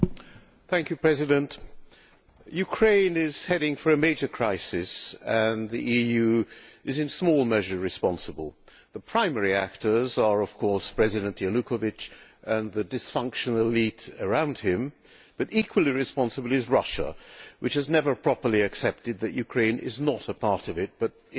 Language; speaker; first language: English; non-native, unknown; Hungarian